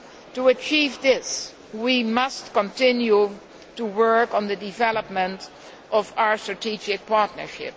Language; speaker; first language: English; non-native, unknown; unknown